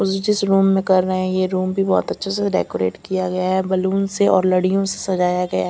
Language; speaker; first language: Hindi; non-native, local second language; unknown